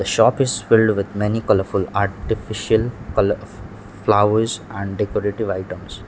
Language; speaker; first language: English; non-native, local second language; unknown